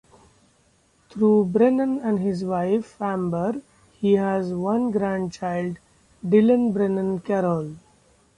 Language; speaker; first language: English; non-native, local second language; Marathi